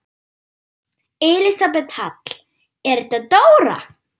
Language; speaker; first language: Icelandic; non-native, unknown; German